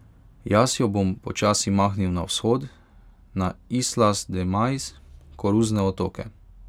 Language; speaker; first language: Slovenian; non-native, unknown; Hungarian